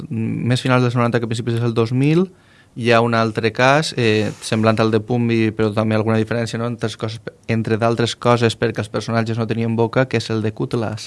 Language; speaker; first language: Catalan; native; Catalan